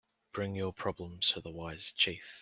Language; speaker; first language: English; native; English